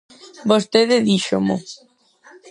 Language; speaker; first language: Galician; non-native, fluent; Spanish